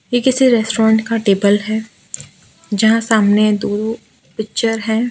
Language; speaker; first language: Hindi; non-native, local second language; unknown